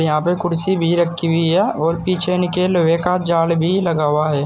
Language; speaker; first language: Hindi; native; Hindi